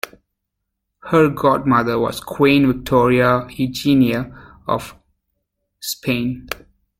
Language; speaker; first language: English; native; English